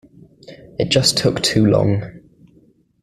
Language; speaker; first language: English; native; English